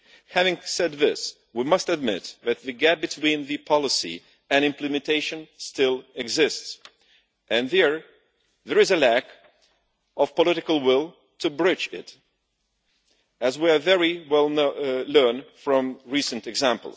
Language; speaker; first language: English; non-native, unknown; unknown